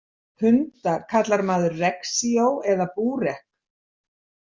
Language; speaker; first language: Icelandic; native; Icelandic